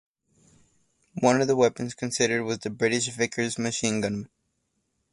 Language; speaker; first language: English; native; English